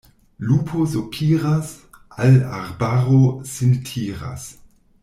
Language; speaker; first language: Esperanto; non-native, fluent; German